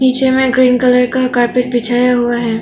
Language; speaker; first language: Hindi; non-native, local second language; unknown